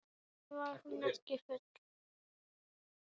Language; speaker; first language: Icelandic; native; Icelandic